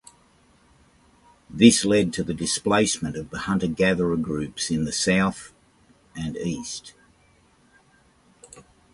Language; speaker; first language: English; native; English